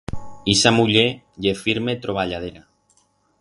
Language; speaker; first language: Aragonese; non-native, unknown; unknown